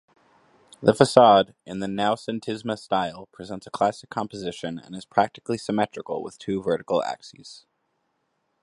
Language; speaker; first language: English; native; English